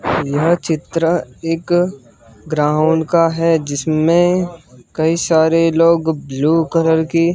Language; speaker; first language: Hindi; non-native, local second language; Gujarati